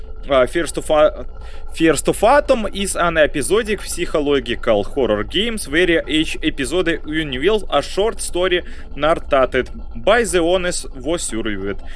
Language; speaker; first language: English; non-native, learner; Russian